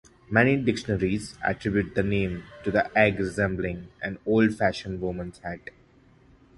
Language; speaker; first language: English; non-native, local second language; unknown